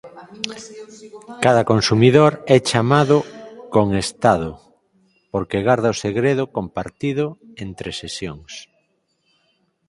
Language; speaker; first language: Galician; native; Galician